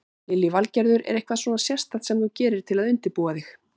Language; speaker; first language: Icelandic; native; Icelandic